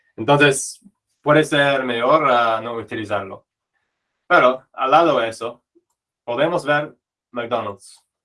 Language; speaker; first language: Spanish; non-native, fluent; English